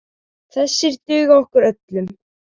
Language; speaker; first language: Icelandic; native; Icelandic